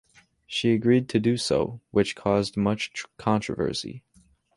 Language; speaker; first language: English; native; English